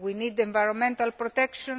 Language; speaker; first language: English; non-native, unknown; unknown